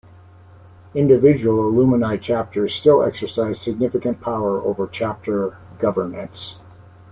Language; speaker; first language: English; native; English